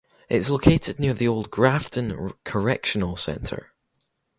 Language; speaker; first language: English; native; English